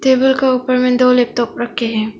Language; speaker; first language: Hindi; non-native, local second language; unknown